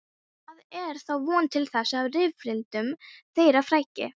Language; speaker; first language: Icelandic; non-native, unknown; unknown